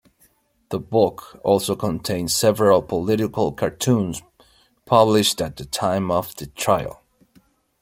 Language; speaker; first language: English; non-native, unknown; Spanish